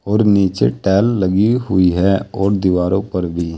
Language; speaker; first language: Hindi; native; Hindi